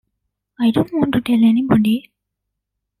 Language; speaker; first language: English; non-native, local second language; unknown